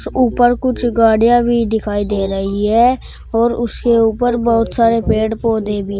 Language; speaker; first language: Hindi; native; Hindi